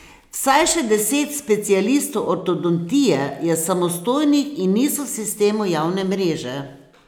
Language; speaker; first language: Slovenian; native; Slovenian